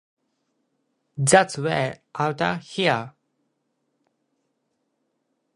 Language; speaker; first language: English; non-native, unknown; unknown